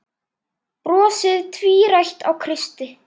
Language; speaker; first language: Icelandic; native; Icelandic